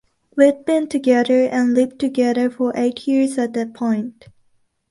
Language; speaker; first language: English; non-native, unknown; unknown